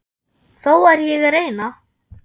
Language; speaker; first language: Icelandic; non-native, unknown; German